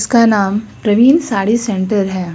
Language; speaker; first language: Hindi; native; Hindi